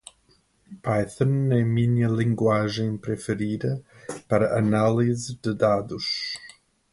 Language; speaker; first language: Portuguese; non-native, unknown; English